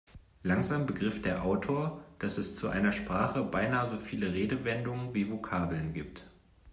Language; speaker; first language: German; native; German